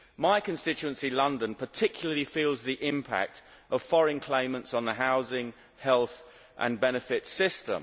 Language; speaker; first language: English; native; English